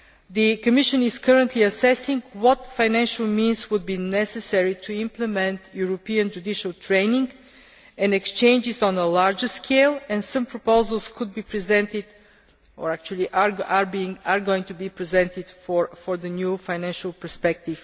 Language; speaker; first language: English; non-native, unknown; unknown